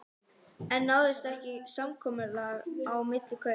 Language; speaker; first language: Icelandic; non-native, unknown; English